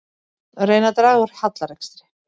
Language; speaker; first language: Icelandic; native; Icelandic